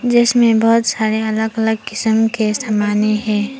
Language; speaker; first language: Hindi; non-native, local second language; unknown